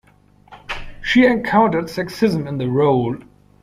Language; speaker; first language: English; non-native, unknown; German